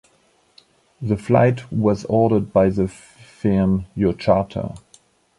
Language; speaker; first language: English; non-native, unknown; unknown